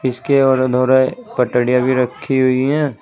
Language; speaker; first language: Hindi; native; Hindi